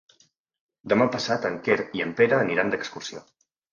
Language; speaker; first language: Catalan; native; Catalan